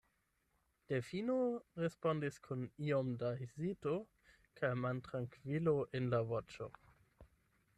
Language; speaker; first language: Esperanto; non-native, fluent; German